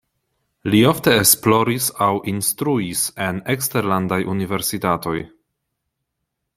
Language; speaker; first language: Esperanto; non-native, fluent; Polish